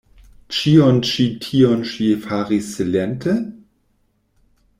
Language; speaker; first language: Esperanto; non-native, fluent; German